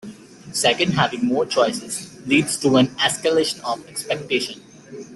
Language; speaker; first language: English; native; English